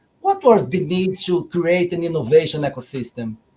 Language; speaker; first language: English; non-native, fluent; Portuguese